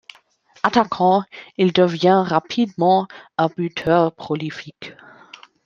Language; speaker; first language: French; non-native, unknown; German